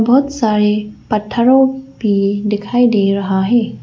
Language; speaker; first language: Hindi; non-native, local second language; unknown